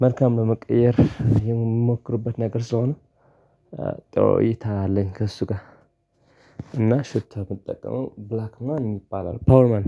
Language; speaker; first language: Amharic; non-native, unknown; Tigrinya